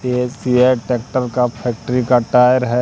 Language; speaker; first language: Hindi; native; Hindi